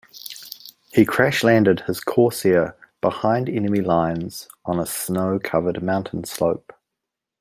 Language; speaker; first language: English; native; English